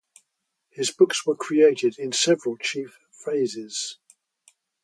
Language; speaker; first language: English; native; English